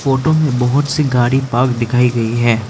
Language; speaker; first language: Hindi; non-native, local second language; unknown